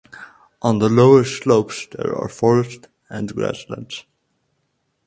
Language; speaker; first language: English; native; English